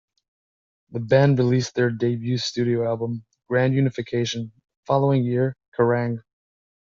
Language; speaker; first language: English; native; English